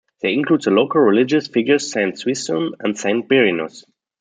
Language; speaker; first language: English; non-native, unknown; German